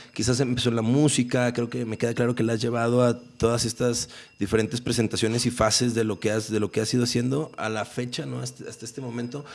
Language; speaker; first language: Spanish; native; Spanish